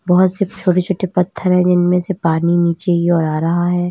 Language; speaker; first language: Hindi; native; Hindi